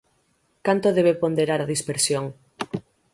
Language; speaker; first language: Galician; native; Galician